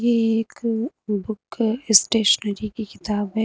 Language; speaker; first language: Hindi; native; Hindi